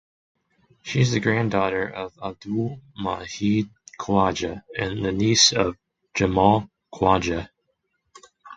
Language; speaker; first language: English; non-native, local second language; Chinese